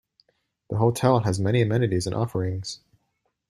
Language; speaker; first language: English; native; English